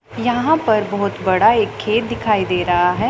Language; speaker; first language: Hindi; non-native, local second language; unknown